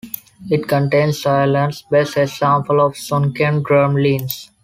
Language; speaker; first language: English; non-native, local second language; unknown